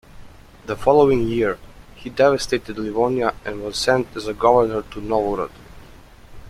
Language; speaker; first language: English; native; English